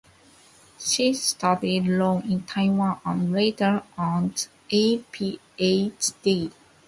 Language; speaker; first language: English; non-native, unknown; Japanese